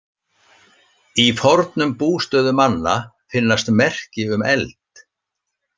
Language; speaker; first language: Icelandic; native; Icelandic